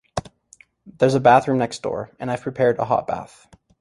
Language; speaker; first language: English; native; English